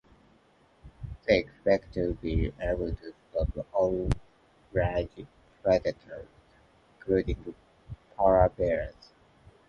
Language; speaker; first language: English; non-native, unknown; Japanese